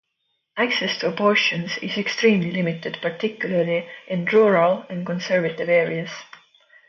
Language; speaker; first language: English; non-native, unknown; Estonian